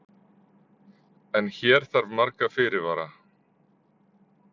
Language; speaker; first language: Icelandic; native; Icelandic